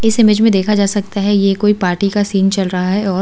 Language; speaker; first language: Hindi; native; Hindi